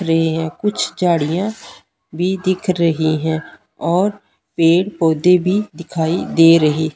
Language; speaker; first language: Hindi; non-native, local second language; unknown